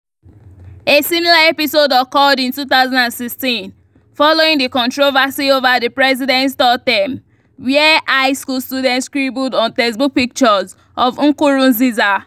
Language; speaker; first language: English; non-native, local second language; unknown